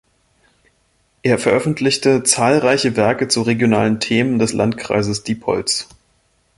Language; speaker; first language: German; native; German